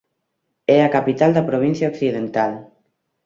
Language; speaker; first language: Galician; native; Galician